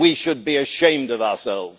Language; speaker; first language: English; native; English